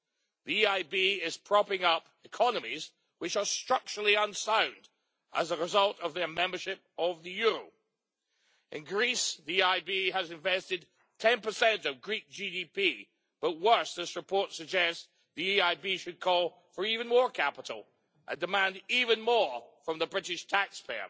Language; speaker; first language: English; native; English